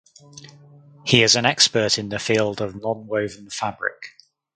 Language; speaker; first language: English; native; English